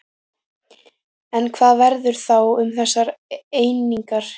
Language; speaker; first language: Icelandic; native; Icelandic